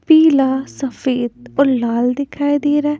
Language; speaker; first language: Hindi; non-native, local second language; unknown